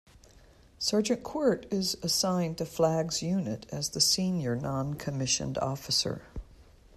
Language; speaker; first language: English; native; English